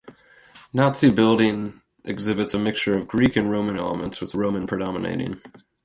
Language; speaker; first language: English; native; English